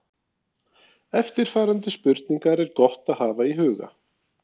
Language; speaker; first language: Icelandic; non-native, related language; Norwegian